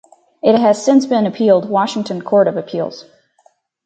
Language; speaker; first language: English; native; English